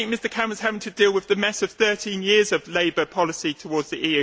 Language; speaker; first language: English; native; English